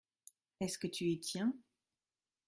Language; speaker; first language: French; non-native, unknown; German